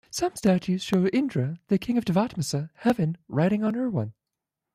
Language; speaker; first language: English; native; English